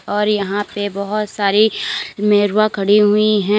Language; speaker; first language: Hindi; native; Hindi